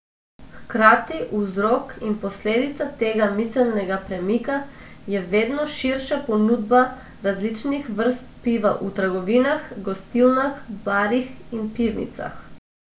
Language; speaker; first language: Slovenian; non-native, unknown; Macedonian